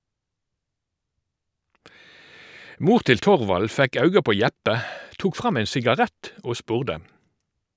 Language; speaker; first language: Norwegian; native; Norwegian